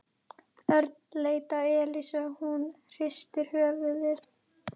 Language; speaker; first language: Icelandic; native; Icelandic